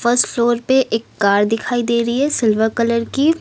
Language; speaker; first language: Hindi; native; Hindi